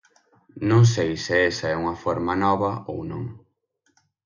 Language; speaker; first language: Galician; native; Galician